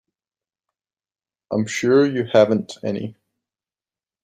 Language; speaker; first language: English; native; English